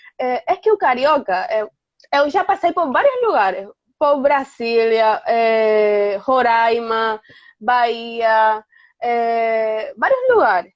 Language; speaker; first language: Portuguese; non-native, fluent; Spanish